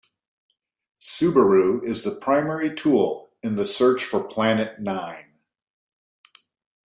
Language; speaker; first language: English; native; English